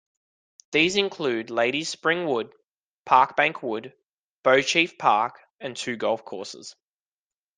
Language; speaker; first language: English; native; English